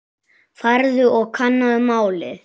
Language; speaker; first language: Icelandic; native; Icelandic